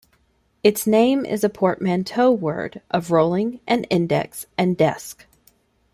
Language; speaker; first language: English; native; English